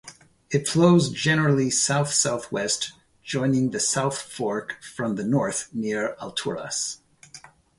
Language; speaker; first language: English; native; English